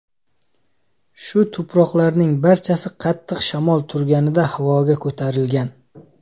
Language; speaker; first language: Uzbek; native; Uzbek